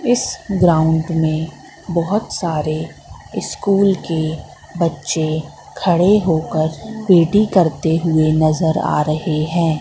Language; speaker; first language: Hindi; native; Hindi